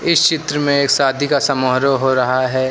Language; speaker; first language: Hindi; native; Hindi